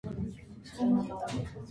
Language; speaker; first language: English; non-native, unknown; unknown